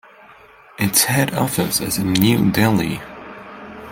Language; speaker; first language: English; non-native, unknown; German